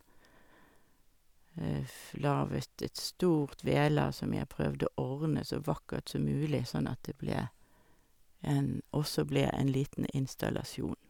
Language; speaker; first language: Norwegian; native; Norwegian